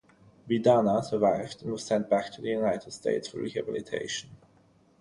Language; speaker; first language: English; non-native, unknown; German